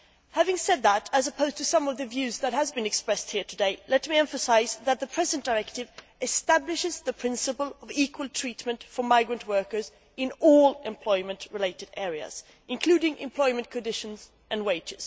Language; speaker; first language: English; non-native, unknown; Swedish